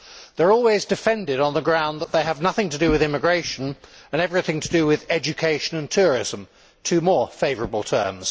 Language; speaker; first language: English; native; English